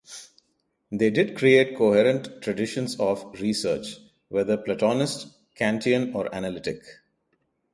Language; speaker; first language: English; non-native, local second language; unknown